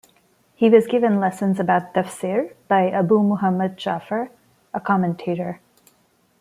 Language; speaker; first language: English; non-native, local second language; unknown